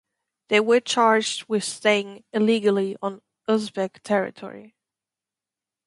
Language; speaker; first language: English; non-native, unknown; German